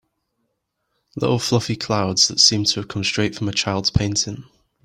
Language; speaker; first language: English; native; English